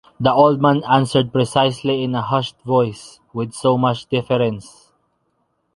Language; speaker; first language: English; non-native, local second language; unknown